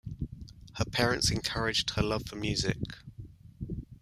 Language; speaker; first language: English; native; English